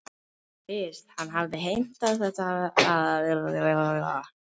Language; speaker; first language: Icelandic; native; Icelandic